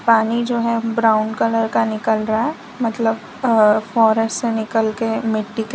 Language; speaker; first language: Hindi; non-native, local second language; Gujarati